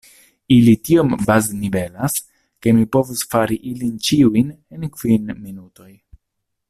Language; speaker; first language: Esperanto; non-native, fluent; Italian